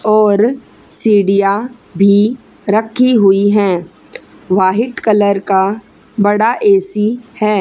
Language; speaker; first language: Hindi; native; Hindi